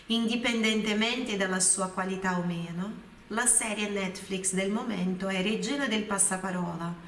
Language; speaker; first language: Italian; non-native, fluent; Portuguese